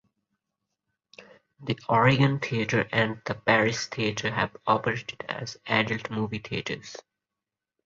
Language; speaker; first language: English; non-native, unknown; Bangla